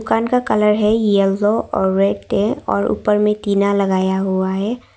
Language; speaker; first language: Hindi; non-native, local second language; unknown